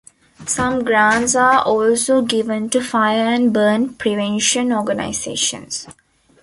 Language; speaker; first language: English; non-native, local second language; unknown